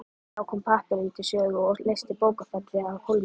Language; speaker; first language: Icelandic; native; Icelandic